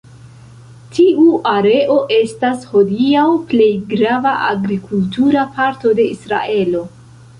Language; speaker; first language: Esperanto; non-native, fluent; Central Kurdish